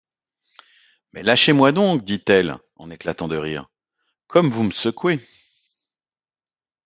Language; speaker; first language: French; native; French